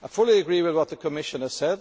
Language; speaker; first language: English; non-native, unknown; German